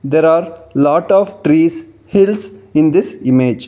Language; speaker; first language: English; non-native, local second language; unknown